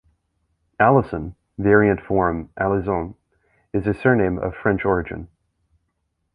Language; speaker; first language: English; native; English